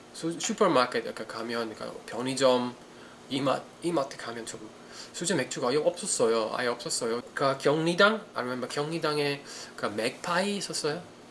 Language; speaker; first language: Korean; non-native, learner; Italian